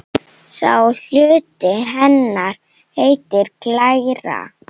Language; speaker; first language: Icelandic; non-native, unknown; Slovenian